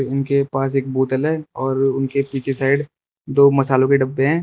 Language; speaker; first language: Hindi; early bilingual, other home language; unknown